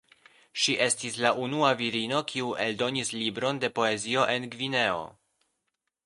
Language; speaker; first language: Esperanto; non-native, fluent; Polish